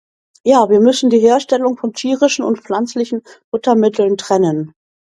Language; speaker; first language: German; native; German